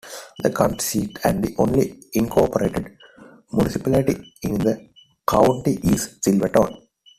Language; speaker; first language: English; non-native, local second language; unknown